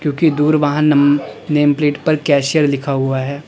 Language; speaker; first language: Hindi; native; Hindi